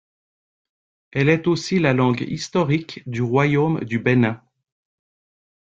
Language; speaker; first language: French; native; French